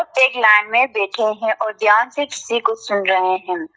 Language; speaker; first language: Hindi; non-native, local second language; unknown